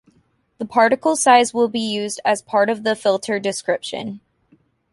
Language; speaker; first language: English; native; English